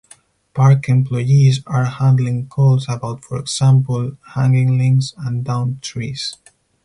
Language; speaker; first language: English; non-native, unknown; Spanish